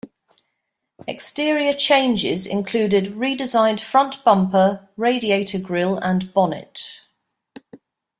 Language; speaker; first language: English; native; English